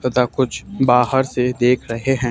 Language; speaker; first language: Hindi; native; Hindi